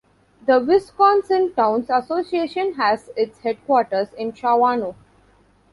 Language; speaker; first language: English; non-native, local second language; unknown